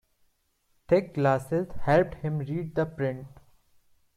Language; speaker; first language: English; non-native, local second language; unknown